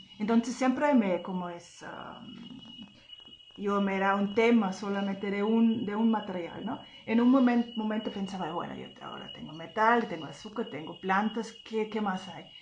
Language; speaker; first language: Spanish; non-native, fluent; German